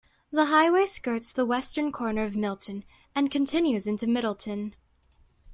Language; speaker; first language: English; native; English